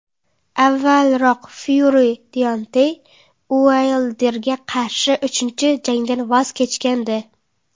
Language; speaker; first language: Uzbek; non-native, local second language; Kara-Kalpak